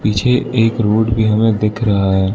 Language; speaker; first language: Hindi; non-native, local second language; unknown